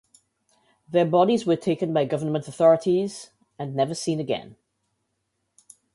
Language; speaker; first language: English; native; English